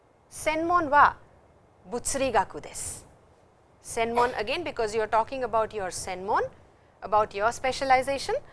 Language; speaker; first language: English; non-native, local second language; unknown